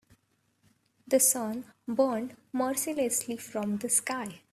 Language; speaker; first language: English; non-native, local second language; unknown